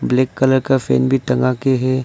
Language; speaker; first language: Hindi; non-native, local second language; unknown